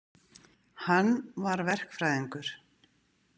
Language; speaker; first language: Icelandic; native; Icelandic